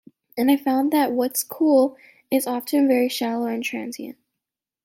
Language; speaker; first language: English; native; English